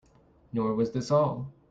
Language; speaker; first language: English; native; English